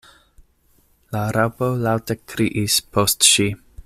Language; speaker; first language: Esperanto; non-native, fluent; English